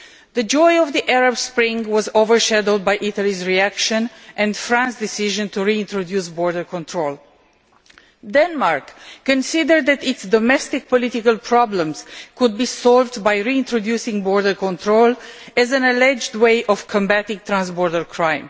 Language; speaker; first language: English; non-native, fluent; Romanian